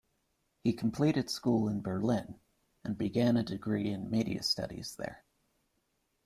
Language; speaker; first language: English; native; English